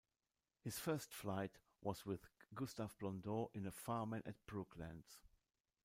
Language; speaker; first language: English; non-native, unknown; German